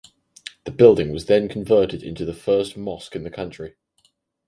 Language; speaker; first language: English; native; English